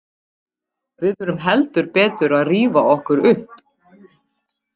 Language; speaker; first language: Icelandic; native; Icelandic